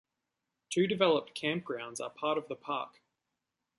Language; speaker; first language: English; native; English